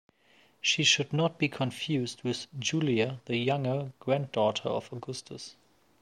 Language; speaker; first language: English; non-native, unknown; German